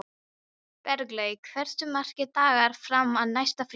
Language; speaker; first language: Icelandic; non-native, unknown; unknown